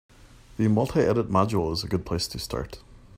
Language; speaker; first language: English; native; English